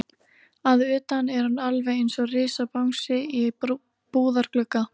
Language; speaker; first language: Icelandic; native; Icelandic